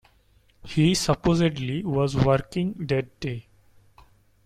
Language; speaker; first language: English; non-native, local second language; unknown